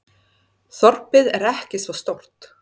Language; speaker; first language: Icelandic; non-native, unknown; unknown